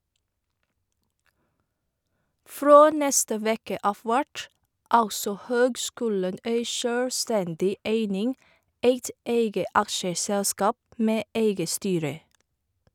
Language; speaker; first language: Norwegian; non-native, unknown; Chinese